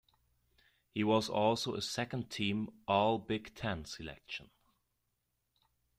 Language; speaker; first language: English; non-native, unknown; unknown